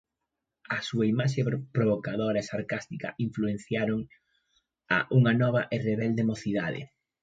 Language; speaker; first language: Galician; native; Galician